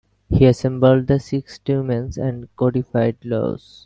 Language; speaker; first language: English; non-native, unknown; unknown